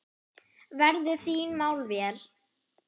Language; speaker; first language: Icelandic; non-native, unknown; German